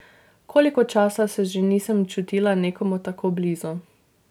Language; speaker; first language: Slovenian; native; Slovenian